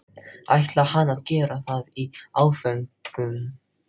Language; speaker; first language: Icelandic; non-native, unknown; Filipino